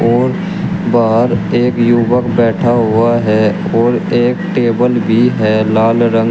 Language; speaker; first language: Hindi; native; Hindi